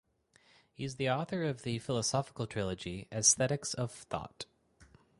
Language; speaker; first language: English; native; English